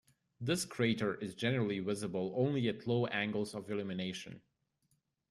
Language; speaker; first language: English; native; English